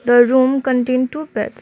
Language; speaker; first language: English; non-native, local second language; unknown